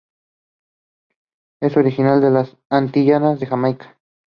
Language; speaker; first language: English; non-native, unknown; Spanish